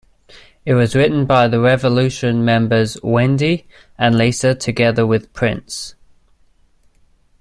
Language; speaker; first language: English; native; English